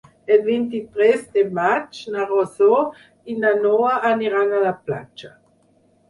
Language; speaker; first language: Catalan; non-native, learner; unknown